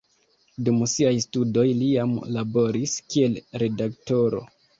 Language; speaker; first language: Esperanto; non-native, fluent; Kinyarwanda